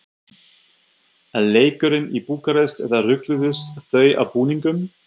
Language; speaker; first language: Icelandic; non-native, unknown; German